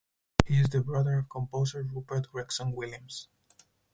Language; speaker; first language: English; non-native, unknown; Spanish